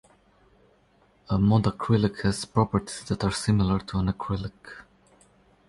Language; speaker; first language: English; non-native, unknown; Croatian